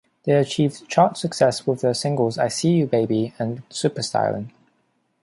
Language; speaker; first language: English; non-native, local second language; Cantonese